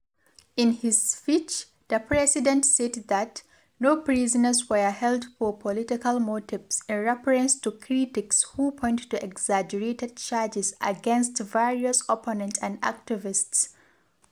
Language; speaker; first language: English; non-native, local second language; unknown